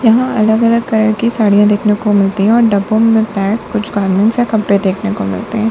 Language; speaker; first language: Hindi; native; Hindi